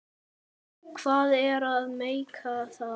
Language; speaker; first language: Icelandic; native; Icelandic